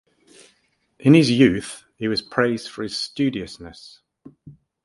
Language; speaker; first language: English; native; English